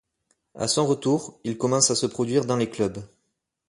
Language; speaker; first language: French; native; French